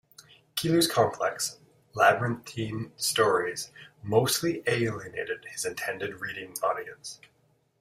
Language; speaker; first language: English; native; English